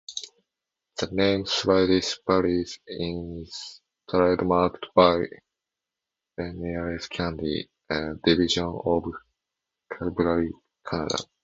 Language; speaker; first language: English; non-native, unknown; Japanese